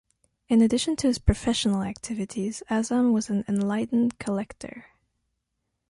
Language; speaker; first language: English; non-native, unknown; French